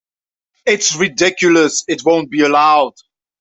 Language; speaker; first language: English; non-native, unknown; Dutch